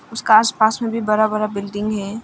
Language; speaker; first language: Hindi; non-native, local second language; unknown